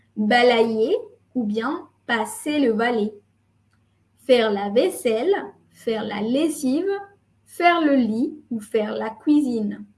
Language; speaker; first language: French; non-native, fluent; Spanish